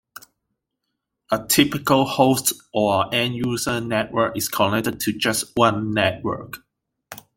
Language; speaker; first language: English; non-native, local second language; Cantonese